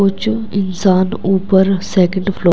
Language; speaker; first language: Hindi; native; Hindi